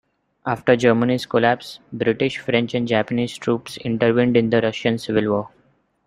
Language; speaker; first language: English; non-native, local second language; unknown